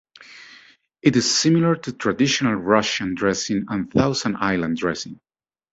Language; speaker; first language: English; native; English